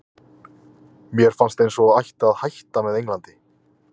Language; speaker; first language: Icelandic; native; Icelandic